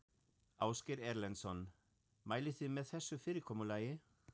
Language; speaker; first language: Icelandic; non-native, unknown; German